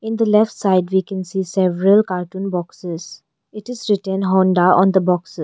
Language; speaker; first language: English; non-native, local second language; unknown